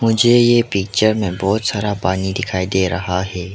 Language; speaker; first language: Hindi; non-native, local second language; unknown